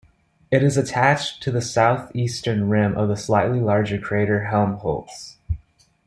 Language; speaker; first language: English; native; English